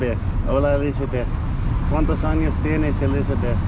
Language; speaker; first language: Spanish; non-native, learner; English